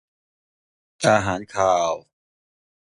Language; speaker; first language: Thai; non-native, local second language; Northeastern Thai